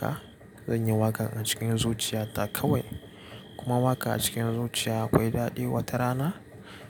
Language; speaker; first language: Hausa; native; Hausa